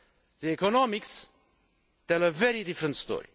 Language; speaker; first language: English; non-native, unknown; Romanian